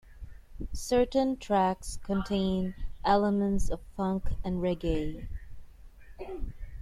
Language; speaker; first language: English; non-native, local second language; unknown